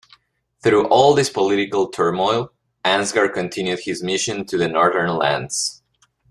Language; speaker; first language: English; non-native, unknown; Spanish